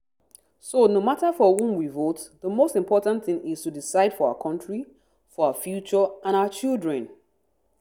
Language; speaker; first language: English; non-native, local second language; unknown